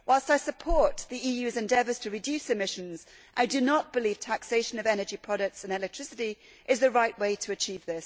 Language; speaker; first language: English; native; English